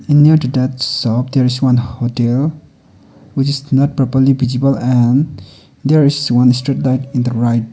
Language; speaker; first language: English; non-native, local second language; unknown